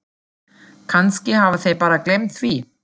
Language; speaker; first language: Icelandic; non-native, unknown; German